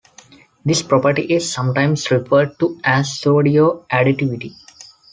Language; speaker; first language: English; non-native, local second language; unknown